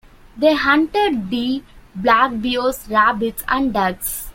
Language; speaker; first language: English; non-native, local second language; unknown